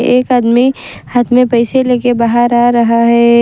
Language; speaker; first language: Hindi; non-native, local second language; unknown